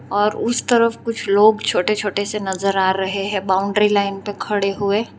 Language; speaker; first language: Hindi; non-native, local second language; Gujarati